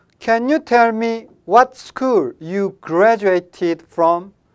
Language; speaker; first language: English; non-native, fluent; Korean